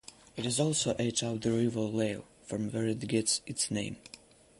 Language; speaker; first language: English; non-native, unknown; Russian